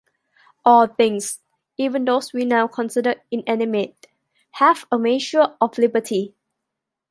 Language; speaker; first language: English; non-native, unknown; Thai